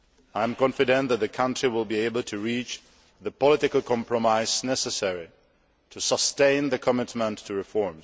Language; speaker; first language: English; non-native, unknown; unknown